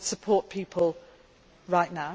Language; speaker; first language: English; native; English